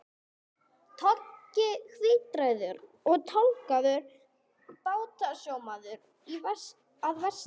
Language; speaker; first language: Icelandic; non-native, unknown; English